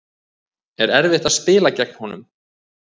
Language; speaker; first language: Icelandic; native; Icelandic